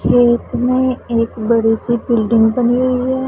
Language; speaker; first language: Hindi; non-native, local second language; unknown